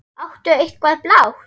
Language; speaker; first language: Icelandic; non-native, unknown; German